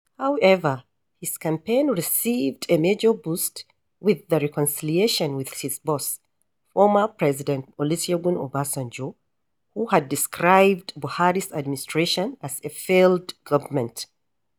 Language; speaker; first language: English; non-native, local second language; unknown